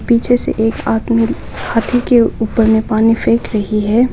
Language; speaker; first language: Hindi; non-native, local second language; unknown